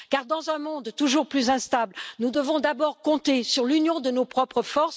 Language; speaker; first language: French; native; French